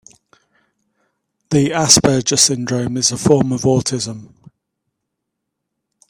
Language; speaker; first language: English; native; English